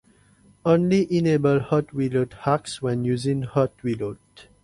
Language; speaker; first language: English; non-native, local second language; Morisyen